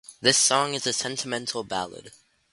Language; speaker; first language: English; native; English